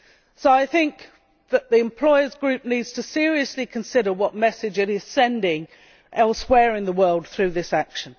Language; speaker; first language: English; native; English